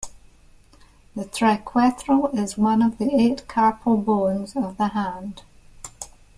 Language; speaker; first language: English; native; English